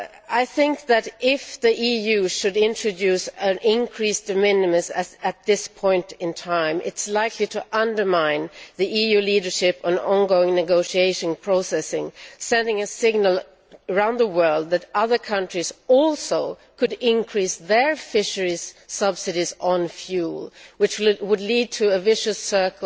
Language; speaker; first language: English; non-native, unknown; Swedish